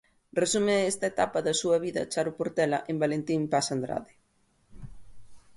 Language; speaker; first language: Galician; native; Galician